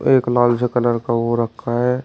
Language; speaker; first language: Hindi; native; Hindi